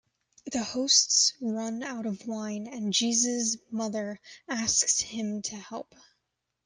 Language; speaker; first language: English; native; English